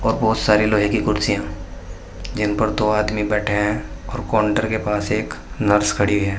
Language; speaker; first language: Hindi; native; Hindi